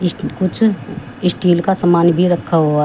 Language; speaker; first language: Hindi; native; Hindi